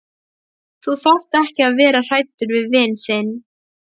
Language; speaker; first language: Icelandic; non-native, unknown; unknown